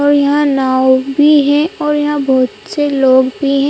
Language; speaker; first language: Hindi; native; Hindi